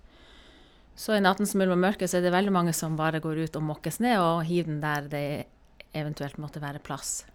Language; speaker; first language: Norwegian; native; Norwegian